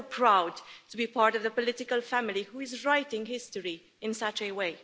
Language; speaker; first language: English; non-native, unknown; Romanian